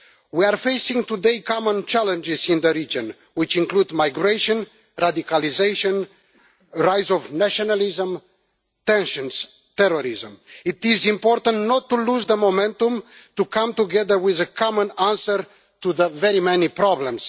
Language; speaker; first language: English; non-native, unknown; Romanian